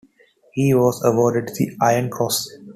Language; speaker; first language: English; non-native, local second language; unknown